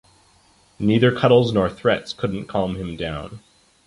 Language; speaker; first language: English; native; English